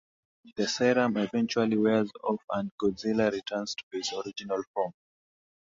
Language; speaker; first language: English; non-native, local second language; Swahili